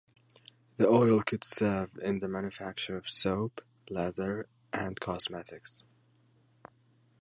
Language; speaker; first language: English; native; English